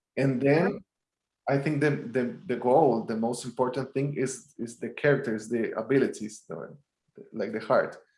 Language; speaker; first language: English; non-native, fluent; Portuguese